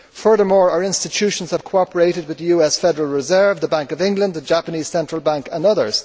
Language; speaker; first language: English; native; English